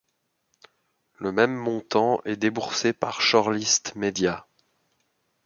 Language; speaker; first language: French; native; French